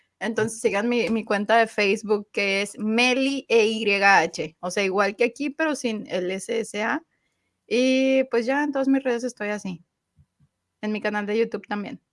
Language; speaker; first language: Spanish; native; Spanish